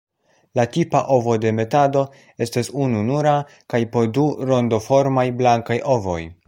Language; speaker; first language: Esperanto; non-native, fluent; Polish